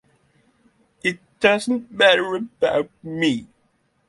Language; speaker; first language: English; non-native, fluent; Norwegian